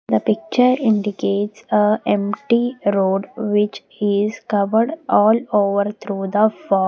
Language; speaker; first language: English; non-native, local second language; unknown